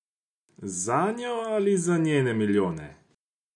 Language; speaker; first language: Slovenian; non-native, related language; Croatian